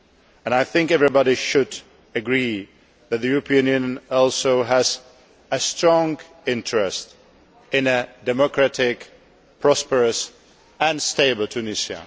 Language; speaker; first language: English; non-native, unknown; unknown